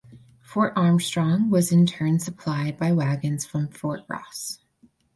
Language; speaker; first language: English; native; English